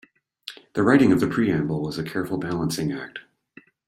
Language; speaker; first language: English; native; English